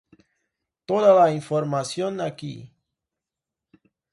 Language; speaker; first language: Spanish; non-native, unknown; Portuguese